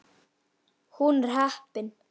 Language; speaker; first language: Icelandic; native; Icelandic